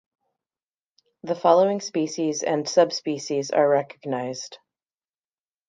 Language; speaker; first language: English; native; English